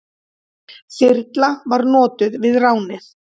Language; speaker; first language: Icelandic; native; Icelandic